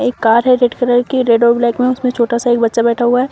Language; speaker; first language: Hindi; native; Hindi